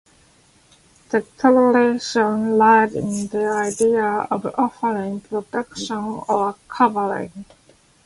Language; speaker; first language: English; non-native, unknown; Japanese